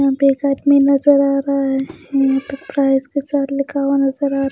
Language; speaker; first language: Hindi; non-native, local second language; Punjabi